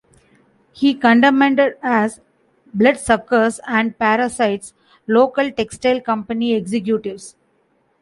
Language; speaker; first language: English; non-native, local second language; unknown